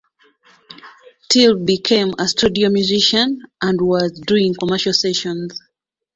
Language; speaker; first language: English; non-native, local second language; Ganda